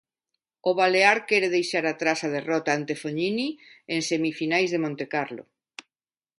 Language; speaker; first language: Galician; non-native, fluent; Spanish